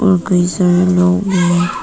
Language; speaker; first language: Hindi; non-native, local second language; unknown